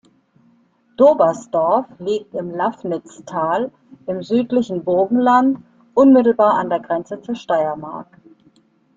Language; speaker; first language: German; native; German